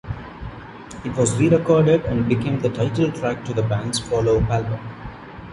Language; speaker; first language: English; non-native, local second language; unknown